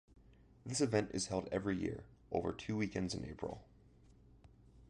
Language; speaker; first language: English; native; English